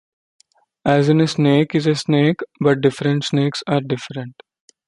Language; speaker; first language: English; non-native, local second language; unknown